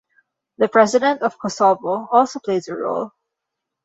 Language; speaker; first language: English; non-native, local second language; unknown